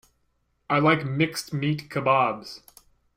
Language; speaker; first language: English; native; English